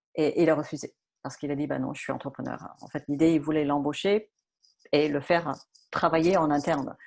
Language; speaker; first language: French; non-native, fluent; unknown